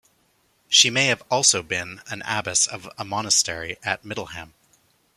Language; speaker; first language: English; native; English